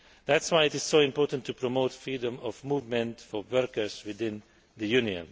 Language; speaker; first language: English; non-native, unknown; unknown